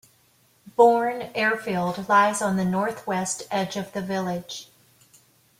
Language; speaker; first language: English; native; English